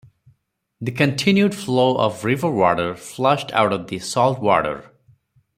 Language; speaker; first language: English; non-native, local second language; Odia